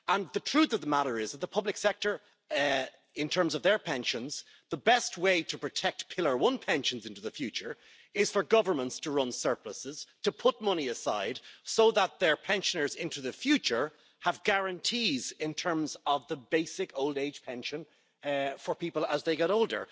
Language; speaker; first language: English; native; English